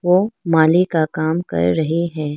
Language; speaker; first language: Hindi; non-native, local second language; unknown